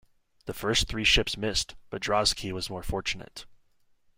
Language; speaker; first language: English; native; English